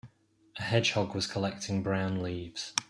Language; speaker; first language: English; native; English